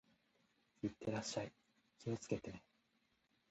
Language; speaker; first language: Japanese; native; Japanese